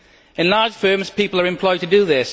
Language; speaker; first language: English; native; English